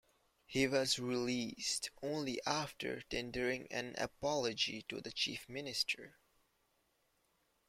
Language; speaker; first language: English; native; English